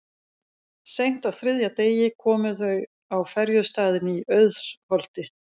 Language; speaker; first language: Icelandic; non-native, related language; Danish